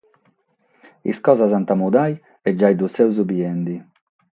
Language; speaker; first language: Sardinian; non-native, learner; Catalan